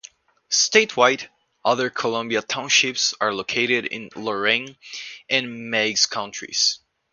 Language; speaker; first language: English; non-native, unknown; Portuguese